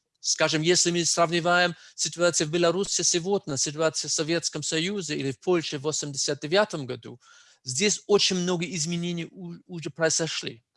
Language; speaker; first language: Russian; non-native, fluent; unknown